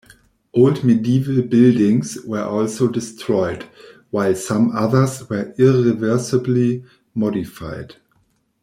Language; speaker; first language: English; non-native, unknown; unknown